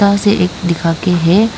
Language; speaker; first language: Hindi; early bilingual, other home language; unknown